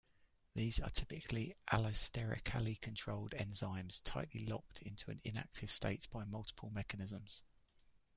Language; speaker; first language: English; native; English